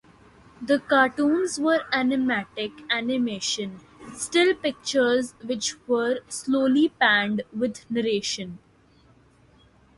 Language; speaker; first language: English; non-native, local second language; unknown